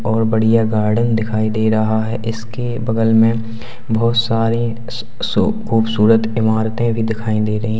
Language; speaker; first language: Hindi; native; Hindi